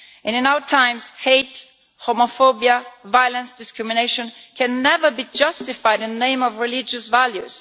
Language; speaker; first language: English; non-native, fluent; Italian